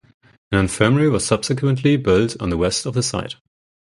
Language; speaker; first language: English; non-native, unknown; German